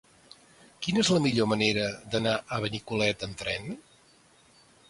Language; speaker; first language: Catalan; native; Catalan